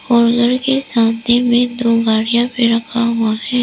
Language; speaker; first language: Hindi; non-native, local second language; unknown